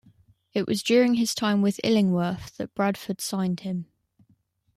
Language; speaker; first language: English; native; English